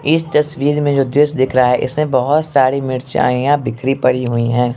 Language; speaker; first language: Hindi; non-native, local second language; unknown